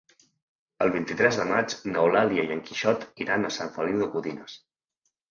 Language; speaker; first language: Catalan; native; Catalan